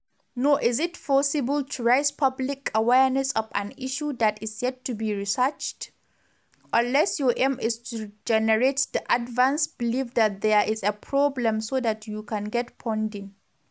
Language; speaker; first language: English; non-native, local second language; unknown